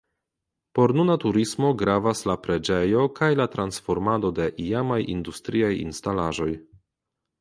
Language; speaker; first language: Esperanto; non-native, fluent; Polish